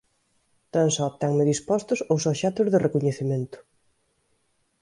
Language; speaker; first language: Galician; native; Galician